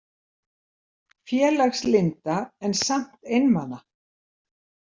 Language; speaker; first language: Icelandic; native; Icelandic